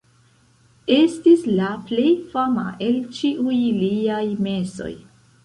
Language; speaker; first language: Esperanto; non-native, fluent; Central Kurdish